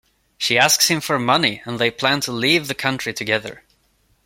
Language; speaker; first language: English; non-native, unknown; Swedish